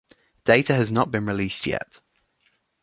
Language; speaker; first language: English; native; English